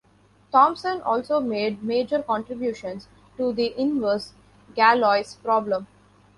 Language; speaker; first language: English; non-native, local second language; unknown